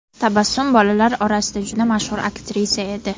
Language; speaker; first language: Uzbek; native; Uzbek